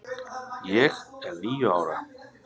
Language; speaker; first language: Icelandic; native; Icelandic